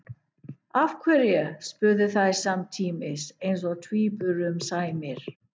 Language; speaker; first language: Icelandic; non-native, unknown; English